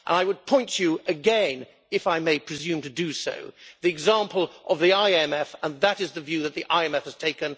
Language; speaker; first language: English; native; English